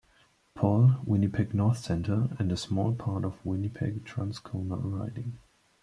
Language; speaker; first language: English; native; English